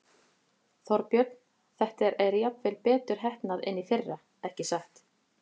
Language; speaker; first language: Icelandic; native; Icelandic